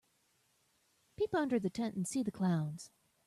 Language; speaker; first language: English; native; English